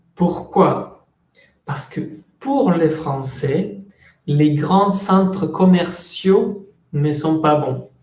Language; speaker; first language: French; non-native, fluent; Spanish